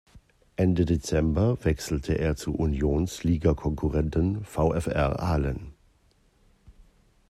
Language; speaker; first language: German; native; German